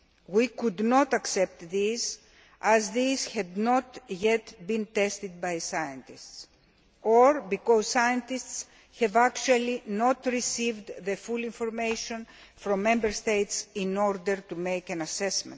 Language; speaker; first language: English; non-native, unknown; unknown